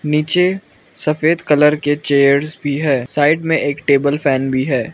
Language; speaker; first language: Hindi; non-native, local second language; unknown